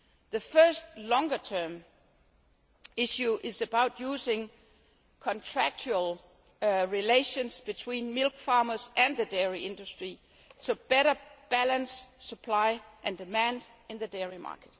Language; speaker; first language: English; non-native, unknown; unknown